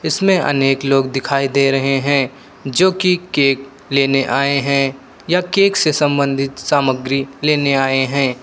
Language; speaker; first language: Hindi; native; Hindi